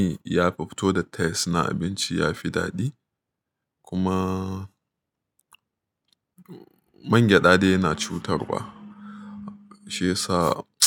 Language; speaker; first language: Hausa; native; Hausa